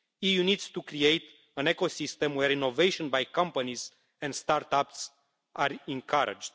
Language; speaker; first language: English; non-native, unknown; Romanian